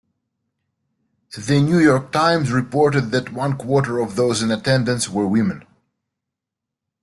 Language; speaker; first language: English; native; English